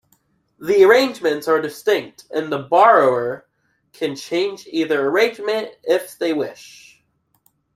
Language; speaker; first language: English; native; English